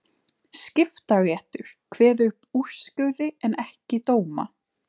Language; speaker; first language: Icelandic; non-native, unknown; Slovenian